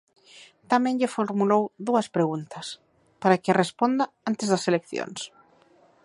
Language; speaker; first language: Galician; native; Galician